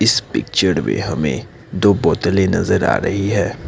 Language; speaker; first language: Hindi; non-native, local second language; Assamese